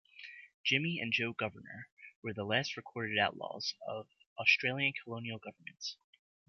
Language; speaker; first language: English; native; English